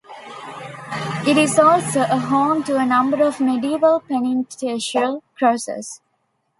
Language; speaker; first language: English; non-native, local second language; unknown